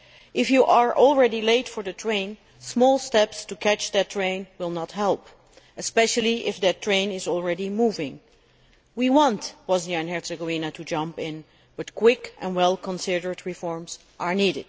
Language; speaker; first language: English; non-native, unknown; Dutch